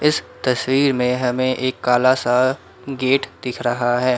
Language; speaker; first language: Hindi; non-native, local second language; Assamese